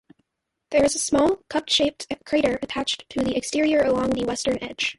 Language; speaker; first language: English; native; English